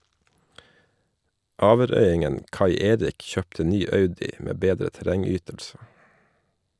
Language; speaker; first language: Norwegian; native; Norwegian